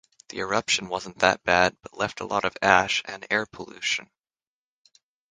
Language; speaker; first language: English; native; English